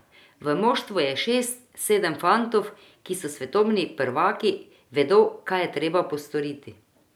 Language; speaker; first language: Slovenian; non-native, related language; Croatian